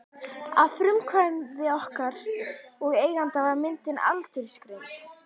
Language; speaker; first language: Icelandic; native; Icelandic